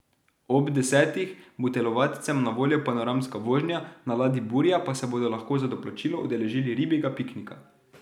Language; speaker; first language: Slovenian; native; Slovenian